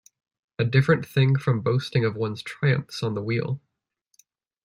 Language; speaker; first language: English; native; English